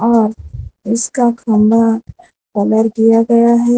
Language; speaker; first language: Hindi; non-native, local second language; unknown